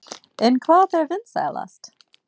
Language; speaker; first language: Icelandic; non-native, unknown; English